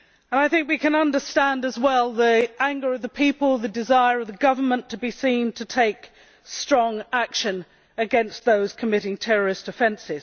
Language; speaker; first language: English; native; English